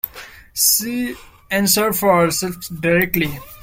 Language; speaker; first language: English; non-native, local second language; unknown